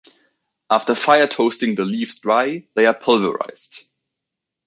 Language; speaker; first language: English; native; English